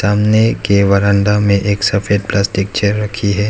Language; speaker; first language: Hindi; non-native, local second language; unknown